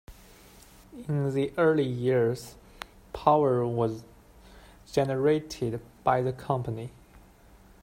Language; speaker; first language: English; non-native, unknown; Chinese